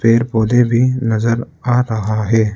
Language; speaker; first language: Hindi; non-native, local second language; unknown